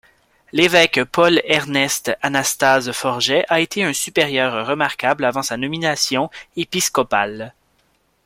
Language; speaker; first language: French; native; French